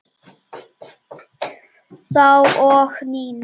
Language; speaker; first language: Icelandic; non-native, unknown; Czech